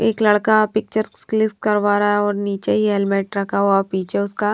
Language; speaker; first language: Hindi; native; Hindi